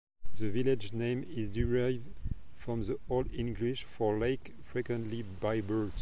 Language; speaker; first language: English; non-native, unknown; French